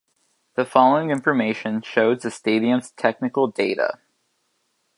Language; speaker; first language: English; native; English